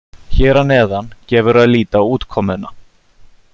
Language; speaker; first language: Icelandic; native; Icelandic